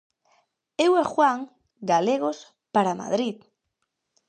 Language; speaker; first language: Galician; native; Galician